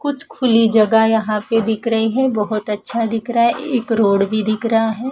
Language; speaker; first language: Hindi; non-native, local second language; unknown